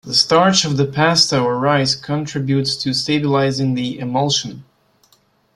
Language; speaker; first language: English; non-native, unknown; German